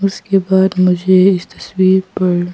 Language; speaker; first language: Hindi; non-native, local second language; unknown